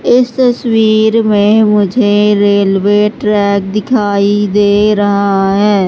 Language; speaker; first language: Hindi; native; Hindi